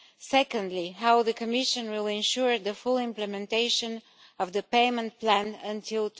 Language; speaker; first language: English; non-native, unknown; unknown